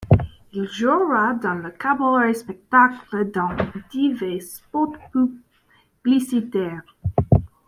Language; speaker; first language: French; non-native, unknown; English